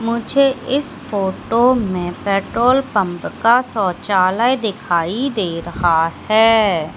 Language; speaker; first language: Hindi; native; Hindi